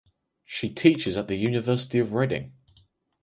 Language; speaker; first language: English; native; English